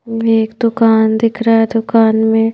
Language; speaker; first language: Hindi; native; Hindi